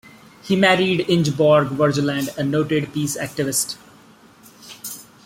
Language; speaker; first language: English; non-native, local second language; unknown